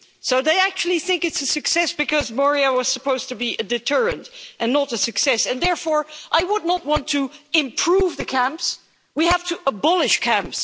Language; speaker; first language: English; non-native, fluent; Dutch